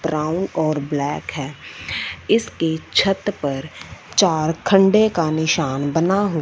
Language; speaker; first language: Hindi; non-native, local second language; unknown